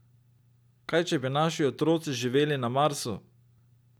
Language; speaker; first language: Slovenian; native; Slovenian